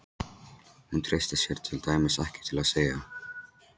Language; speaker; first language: Icelandic; non-native, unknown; Polish